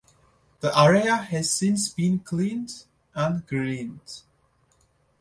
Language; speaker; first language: English; non-native, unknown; Turkish